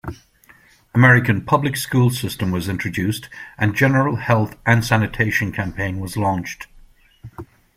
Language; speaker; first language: English; native; English